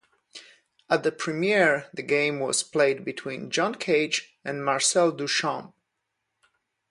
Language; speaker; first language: English; non-native, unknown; Polish